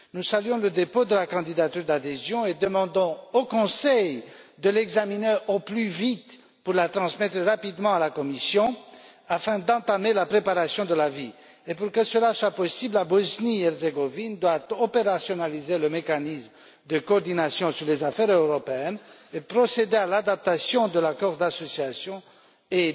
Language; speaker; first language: French; non-native, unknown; Romanian